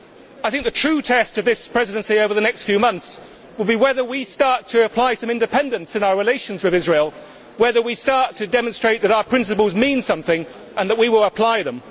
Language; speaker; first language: English; native; English